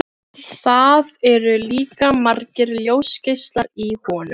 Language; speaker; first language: Icelandic; non-native, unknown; Filipino